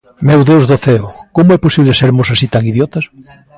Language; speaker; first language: Galician; native; Galician